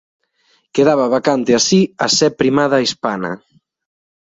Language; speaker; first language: Galician; native; Galician